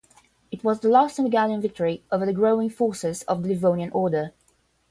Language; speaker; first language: English; non-native, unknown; Portuguese